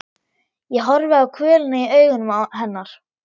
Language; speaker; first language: Icelandic; non-native, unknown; German